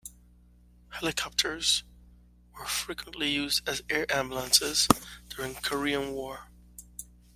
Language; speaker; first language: English; native; English